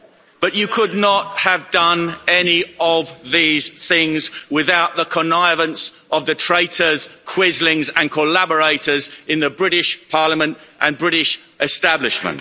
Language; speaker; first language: English; native; English